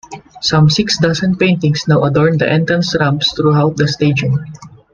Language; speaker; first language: English; non-native, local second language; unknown